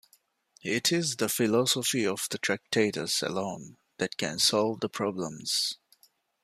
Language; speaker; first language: English; non-native, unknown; Divehi